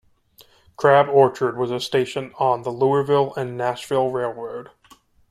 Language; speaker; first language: English; native; English